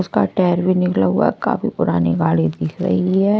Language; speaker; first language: Hindi; non-native, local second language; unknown